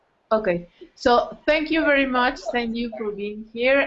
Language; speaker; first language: English; non-native, fluent; Spanish